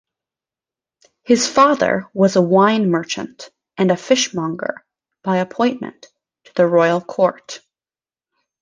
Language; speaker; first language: English; native; English